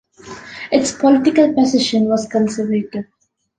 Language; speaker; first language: English; non-native, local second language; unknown